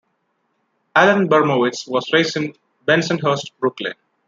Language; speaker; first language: English; non-native, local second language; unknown